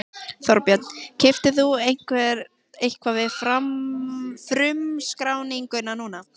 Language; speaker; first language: Icelandic; native; Icelandic